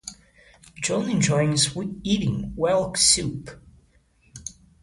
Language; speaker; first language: English; non-native, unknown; Portuguese